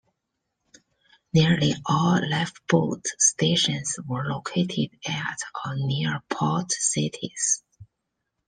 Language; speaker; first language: English; non-native, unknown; Chinese